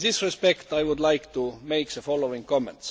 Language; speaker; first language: English; non-native, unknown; Estonian